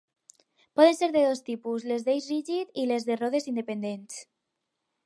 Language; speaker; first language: Catalan; non-native, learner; Spanish